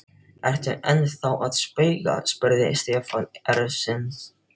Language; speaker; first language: Icelandic; non-native, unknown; Filipino